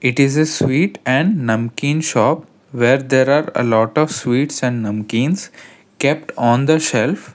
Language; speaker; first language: English; non-native, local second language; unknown